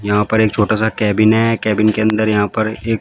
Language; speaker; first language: Hindi; native; Hindi